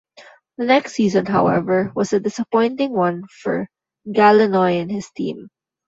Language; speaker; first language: English; non-native, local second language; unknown